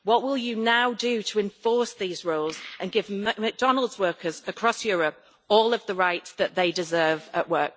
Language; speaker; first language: English; native; English